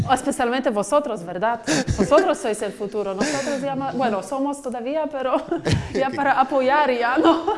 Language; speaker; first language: Spanish; non-native, fluent; Polish